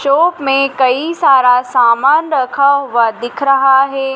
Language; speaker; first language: Hindi; native; Hindi